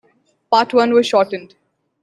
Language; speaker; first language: English; non-native, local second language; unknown